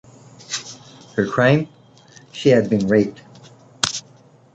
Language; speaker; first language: English; native; English